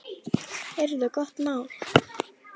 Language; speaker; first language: Icelandic; native; Icelandic